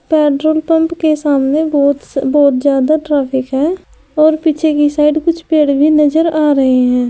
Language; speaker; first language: Hindi; native; Hindi